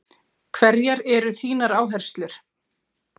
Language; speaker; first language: Icelandic; native; Icelandic